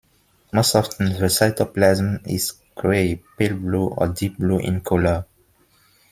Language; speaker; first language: English; non-native, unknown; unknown